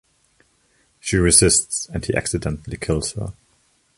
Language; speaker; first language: English; non-native, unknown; German